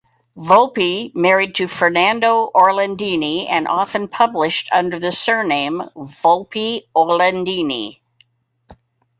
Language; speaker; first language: English; native; English